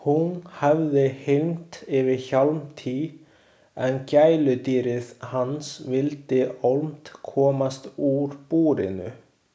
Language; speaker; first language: Icelandic; non-native, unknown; Chinese